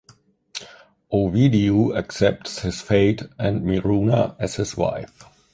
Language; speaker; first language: English; non-native, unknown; German